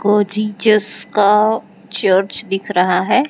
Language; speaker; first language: Hindi; non-native, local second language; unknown